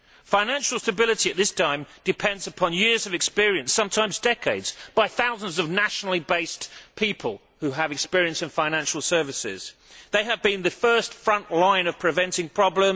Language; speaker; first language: English; native; English